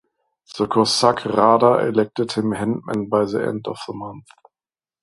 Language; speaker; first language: English; non-native, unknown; German